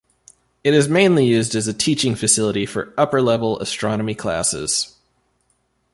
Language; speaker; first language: English; native; English